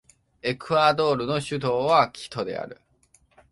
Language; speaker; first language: Japanese; non-native, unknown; Chinese